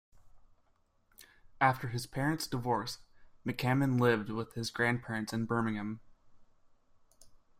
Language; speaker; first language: English; native; English